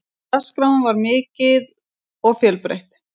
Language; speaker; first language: Icelandic; native; Icelandic